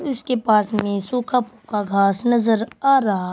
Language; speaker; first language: Hindi; native; Hindi